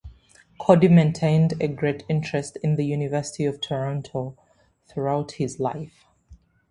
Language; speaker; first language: English; native; English